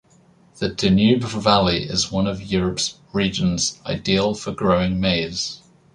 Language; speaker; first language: English; native; English